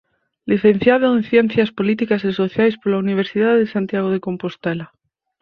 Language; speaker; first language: Galician; native; Galician